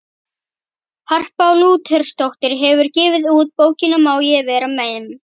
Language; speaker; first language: Icelandic; native; Icelandic